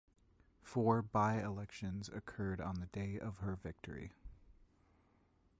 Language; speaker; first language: English; native; English